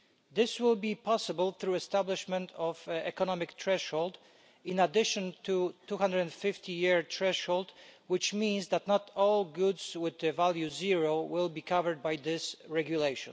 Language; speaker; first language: English; non-native, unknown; Polish